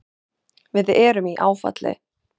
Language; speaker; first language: Icelandic; non-native, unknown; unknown